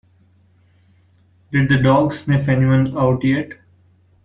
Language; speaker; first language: English; non-native, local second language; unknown